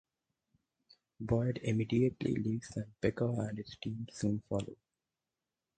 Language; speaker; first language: English; non-native, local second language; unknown